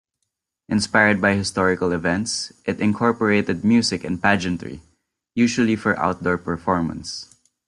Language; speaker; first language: English; non-native, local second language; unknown